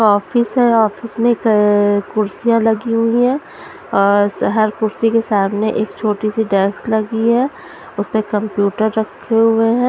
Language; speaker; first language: Hindi; non-native, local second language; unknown